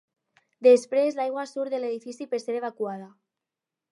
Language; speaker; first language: Catalan; non-native, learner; Spanish